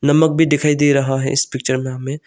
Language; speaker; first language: Hindi; non-native, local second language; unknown